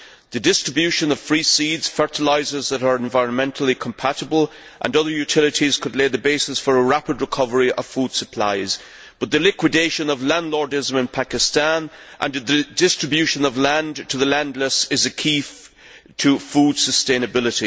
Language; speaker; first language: English; native; English